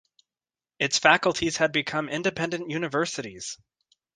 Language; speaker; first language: English; native; English